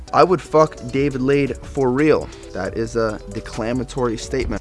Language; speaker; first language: English; native; English